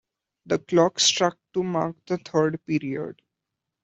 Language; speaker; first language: English; non-native, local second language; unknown